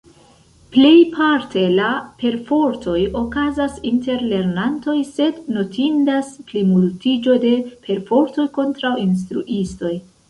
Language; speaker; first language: Esperanto; non-native, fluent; Central Kurdish